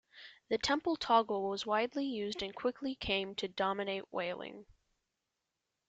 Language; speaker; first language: English; native; English